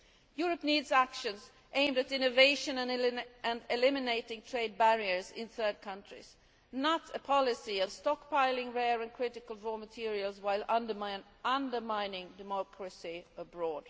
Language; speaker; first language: English; non-native, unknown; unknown